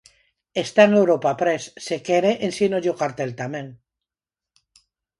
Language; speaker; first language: Galician; non-native, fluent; Spanish